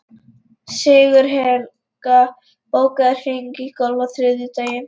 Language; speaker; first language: Icelandic; non-native, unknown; Lithuanian